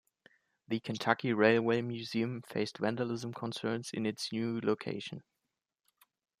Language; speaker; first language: English; non-native, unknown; German